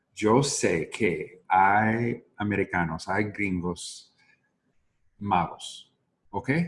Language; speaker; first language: Spanish; non-native, learner; English